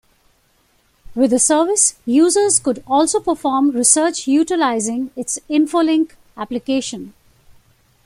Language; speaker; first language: English; non-native, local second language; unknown